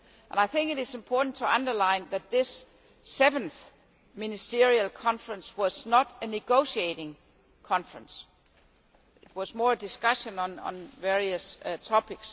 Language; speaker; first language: English; non-native, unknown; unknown